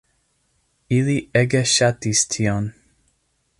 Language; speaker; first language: Esperanto; non-native, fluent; English